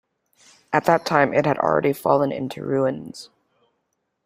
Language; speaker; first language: English; native; English